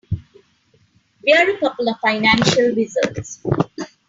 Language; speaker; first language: English; non-native, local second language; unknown